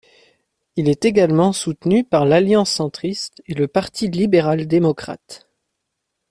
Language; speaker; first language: French; native; French